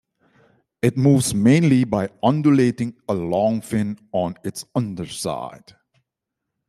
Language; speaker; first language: English; non-native, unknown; Dutch